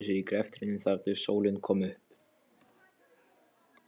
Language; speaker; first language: Icelandic; non-native, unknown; Polish